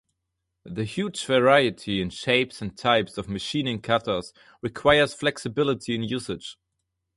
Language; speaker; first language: English; non-native, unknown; German